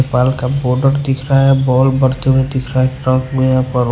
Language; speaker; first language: Hindi; non-native, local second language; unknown